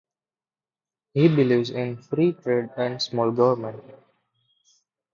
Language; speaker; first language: English; non-native, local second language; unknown